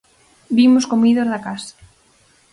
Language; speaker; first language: Galician; native; Galician